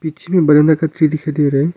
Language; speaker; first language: Hindi; non-native, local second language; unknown